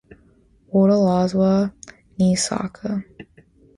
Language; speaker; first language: English; native; English